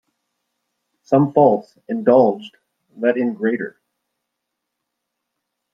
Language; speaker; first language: English; native; English